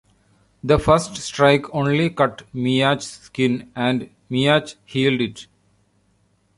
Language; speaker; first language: English; non-native, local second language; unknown